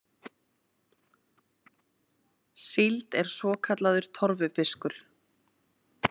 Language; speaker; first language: Icelandic; native; Icelandic